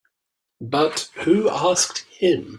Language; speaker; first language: English; native; English